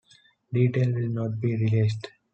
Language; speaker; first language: English; non-native, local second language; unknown